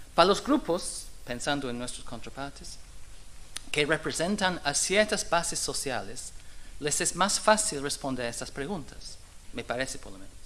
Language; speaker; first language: Spanish; non-native, fluent; English